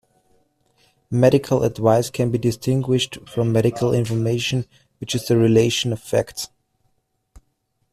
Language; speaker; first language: English; non-native, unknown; German